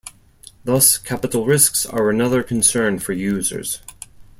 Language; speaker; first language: English; non-native, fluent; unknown